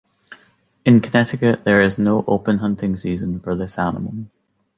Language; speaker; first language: English; native; English